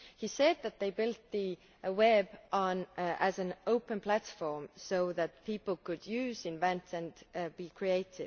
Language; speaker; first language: English; non-native, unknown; Estonian